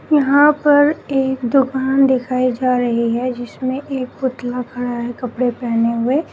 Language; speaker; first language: Hindi; native; Hindi